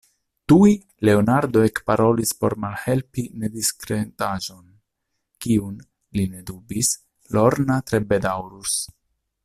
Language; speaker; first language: Esperanto; non-native, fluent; Italian